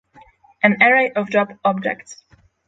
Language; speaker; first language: English; non-native, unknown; Polish